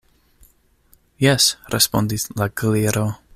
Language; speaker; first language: Esperanto; non-native, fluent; English